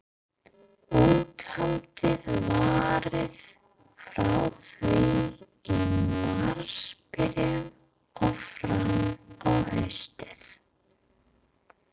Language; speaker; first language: Icelandic; non-native, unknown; English